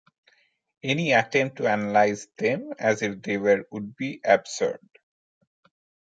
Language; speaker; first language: English; non-native, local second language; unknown